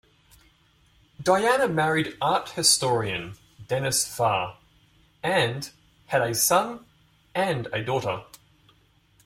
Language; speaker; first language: English; native; English